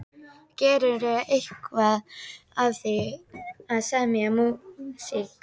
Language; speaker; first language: Icelandic; native; Icelandic